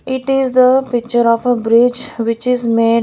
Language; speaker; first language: English; non-native, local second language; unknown